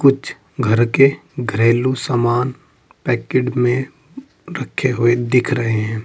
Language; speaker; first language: Hindi; native; Hindi